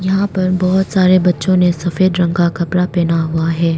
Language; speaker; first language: Hindi; non-native, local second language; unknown